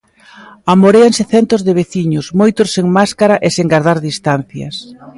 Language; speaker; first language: Galician; native; Galician